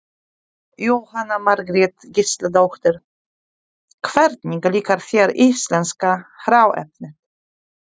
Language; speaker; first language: Icelandic; non-native, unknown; Polish